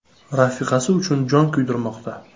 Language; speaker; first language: Uzbek; native; Uzbek